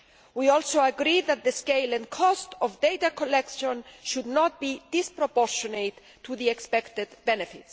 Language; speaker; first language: English; non-native, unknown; Greek